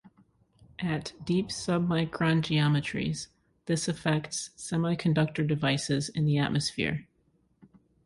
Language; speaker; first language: English; native; English